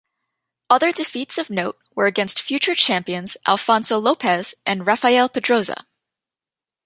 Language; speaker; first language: English; native; English